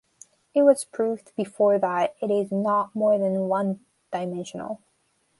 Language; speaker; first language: English; non-native, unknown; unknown